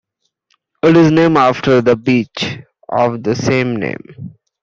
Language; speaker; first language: English; non-native, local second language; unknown